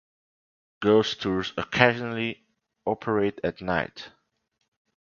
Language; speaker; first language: English; non-native, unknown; Portuguese